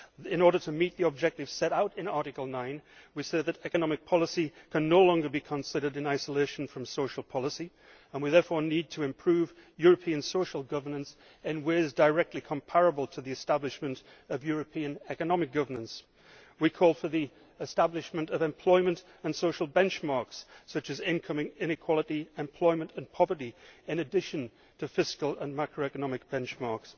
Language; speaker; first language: English; native; English